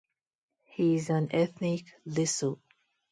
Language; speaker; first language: English; non-native, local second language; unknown